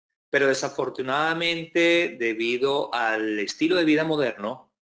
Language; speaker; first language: Spanish; native; Spanish